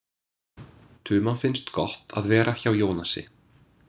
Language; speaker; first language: Icelandic; non-native, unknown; English